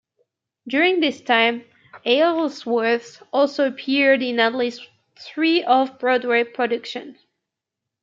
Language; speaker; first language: English; native; English